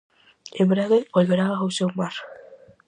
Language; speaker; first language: Galician; native; Galician